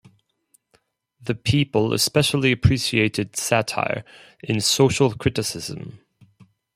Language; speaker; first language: English; non-native, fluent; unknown